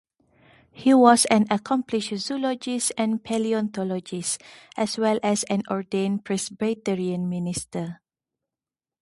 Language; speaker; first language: English; non-native, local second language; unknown